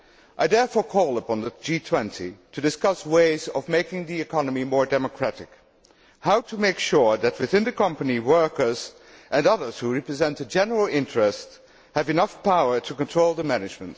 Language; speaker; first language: English; non-native, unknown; Dutch